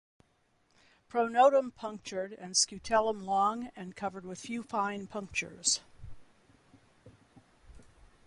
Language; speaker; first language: English; native; English